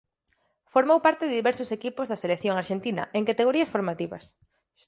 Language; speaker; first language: Galician; native; Galician